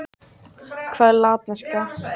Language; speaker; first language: Icelandic; native; Icelandic